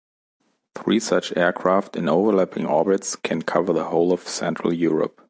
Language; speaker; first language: English; non-native, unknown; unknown